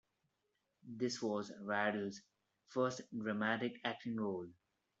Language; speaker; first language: English; non-native, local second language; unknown